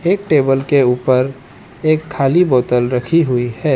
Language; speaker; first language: Hindi; non-native, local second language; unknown